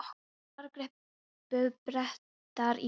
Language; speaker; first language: Icelandic; non-native, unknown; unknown